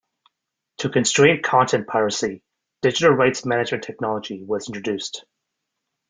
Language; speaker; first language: English; native; English